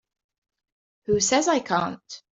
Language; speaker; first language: English; native; English